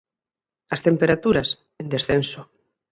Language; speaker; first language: Galician; native; Galician